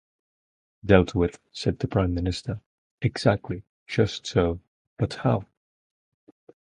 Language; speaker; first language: English; non-native, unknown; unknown